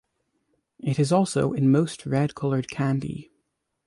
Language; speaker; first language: English; native; English